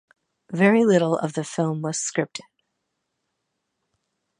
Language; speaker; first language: English; native; English